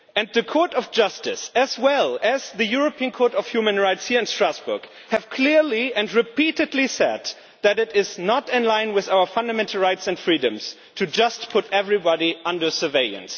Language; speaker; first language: English; non-native, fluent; German